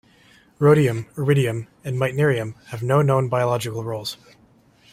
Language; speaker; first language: English; native; English